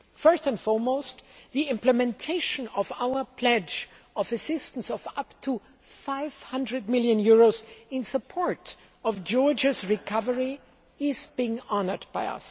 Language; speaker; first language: English; non-native, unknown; German